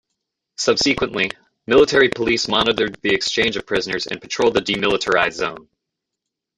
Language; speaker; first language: English; native; English